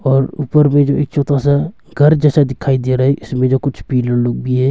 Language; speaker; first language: Hindi; early bilingual, other home language; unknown